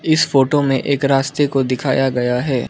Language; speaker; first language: Hindi; non-native, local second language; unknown